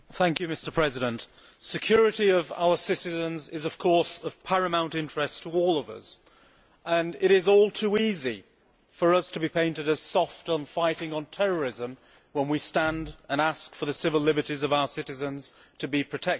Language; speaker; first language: English; native; English